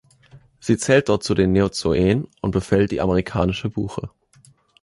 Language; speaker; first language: German; native; German